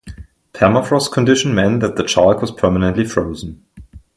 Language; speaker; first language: English; non-native, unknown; German